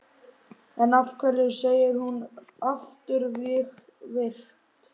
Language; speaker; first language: Icelandic; native; Icelandic